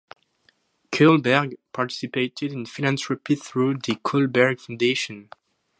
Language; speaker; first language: English; non-native, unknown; French